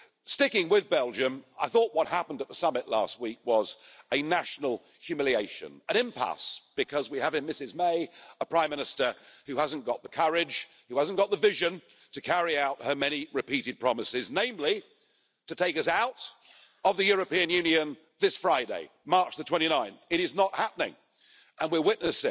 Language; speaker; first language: English; native; English